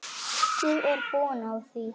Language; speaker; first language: Icelandic; native; Icelandic